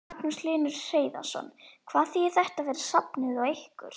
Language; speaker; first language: Icelandic; native; Icelandic